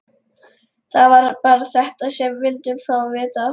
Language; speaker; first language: Icelandic; non-native, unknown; Lithuanian